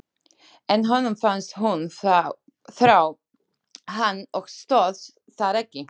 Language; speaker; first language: Icelandic; non-native, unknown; Slovak